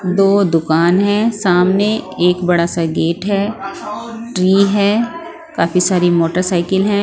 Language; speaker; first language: Hindi; non-native, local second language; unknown